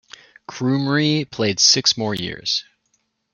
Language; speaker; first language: English; native; English